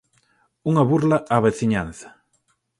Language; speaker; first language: Galician; native; Galician